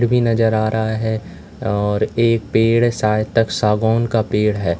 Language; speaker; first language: Hindi; native; Hindi